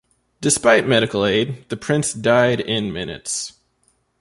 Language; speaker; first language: English; native; English